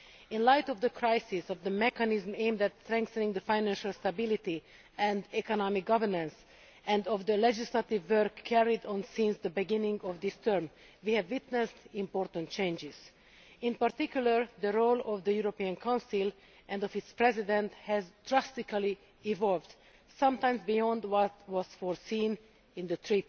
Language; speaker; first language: English; non-native, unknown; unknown